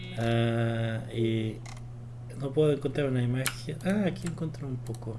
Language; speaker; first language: Spanish; early bilingual, other home language; Korean